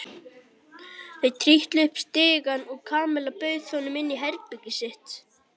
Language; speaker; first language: Icelandic; native; Icelandic